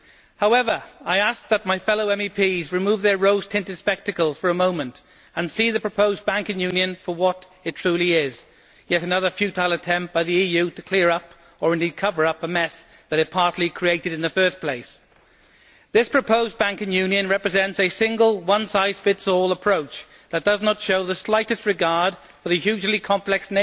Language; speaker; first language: English; native; English